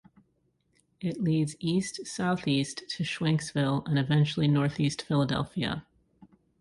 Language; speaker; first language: English; native; English